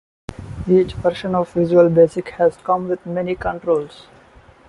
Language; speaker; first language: English; non-native, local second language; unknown